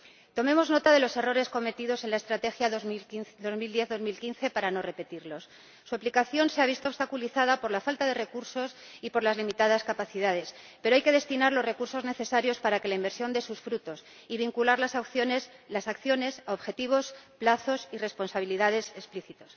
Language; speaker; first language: Spanish; native; Spanish